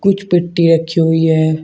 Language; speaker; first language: Hindi; native; Hindi